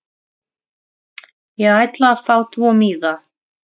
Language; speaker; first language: Icelandic; non-native, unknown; Russian